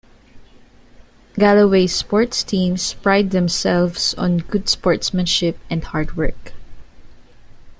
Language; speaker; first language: English; non-native, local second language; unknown